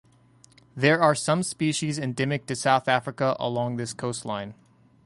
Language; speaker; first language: English; native; English